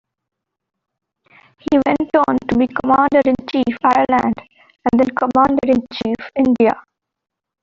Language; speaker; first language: English; non-native, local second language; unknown